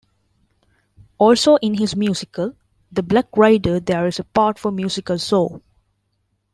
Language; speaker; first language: English; non-native, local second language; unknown